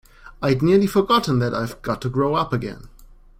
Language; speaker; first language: English; non-native, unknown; German